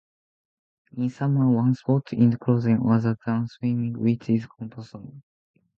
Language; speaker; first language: English; non-native, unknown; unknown